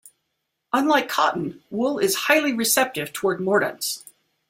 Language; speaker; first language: English; native; English